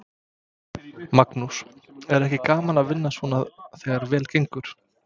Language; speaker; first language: Icelandic; non-native, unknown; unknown